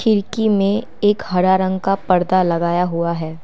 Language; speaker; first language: Hindi; non-native, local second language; Assamese